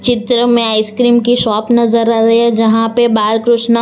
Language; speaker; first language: Hindi; non-native, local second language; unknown